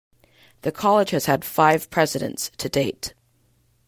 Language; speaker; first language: English; native; English